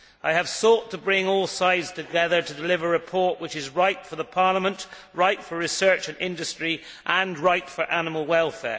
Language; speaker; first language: English; native; English